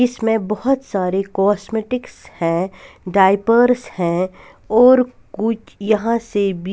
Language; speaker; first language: Hindi; non-native, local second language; Punjabi